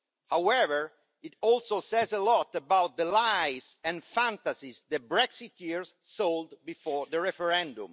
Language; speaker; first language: English; non-native, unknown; Italian